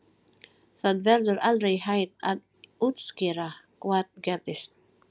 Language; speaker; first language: Icelandic; non-native, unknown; Filipino